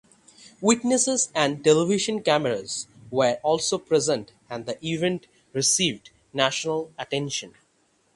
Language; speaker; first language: English; non-native, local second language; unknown